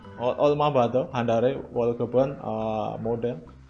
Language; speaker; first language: Korean; non-native, learner; Indonesian